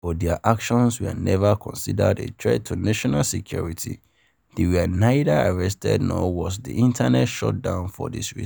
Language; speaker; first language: English; non-native, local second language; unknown